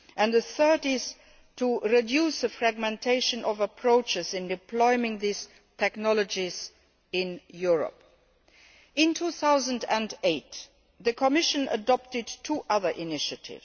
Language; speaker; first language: English; non-native, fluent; Luxembourgish